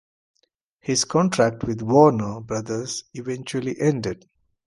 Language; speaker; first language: English; non-native, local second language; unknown